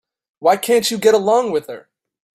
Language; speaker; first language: English; native; English